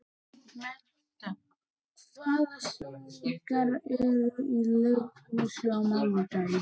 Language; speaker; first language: Icelandic; native; Icelandic